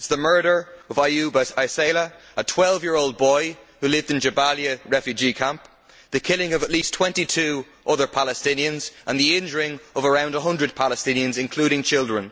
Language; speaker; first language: English; native; English